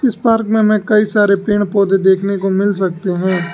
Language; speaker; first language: Hindi; non-native, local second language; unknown